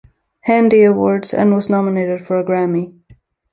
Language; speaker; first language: English; native; English